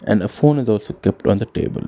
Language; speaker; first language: English; non-native, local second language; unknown